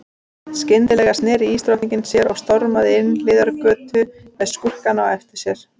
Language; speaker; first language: Icelandic; native; Icelandic